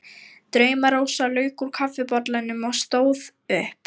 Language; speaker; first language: Icelandic; non-native, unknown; Lithuanian